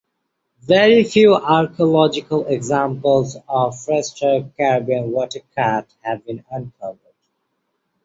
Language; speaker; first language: English; non-native, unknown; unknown